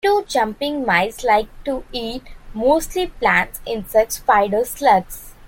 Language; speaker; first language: English; non-native, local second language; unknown